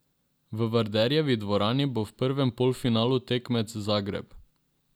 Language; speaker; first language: Slovenian; non-native, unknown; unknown